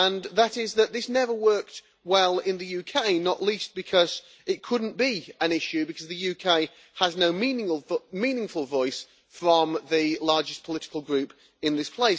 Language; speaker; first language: English; native; English